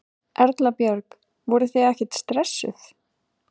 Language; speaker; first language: Icelandic; native; Icelandic